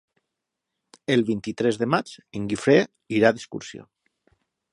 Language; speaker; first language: Catalan; non-native, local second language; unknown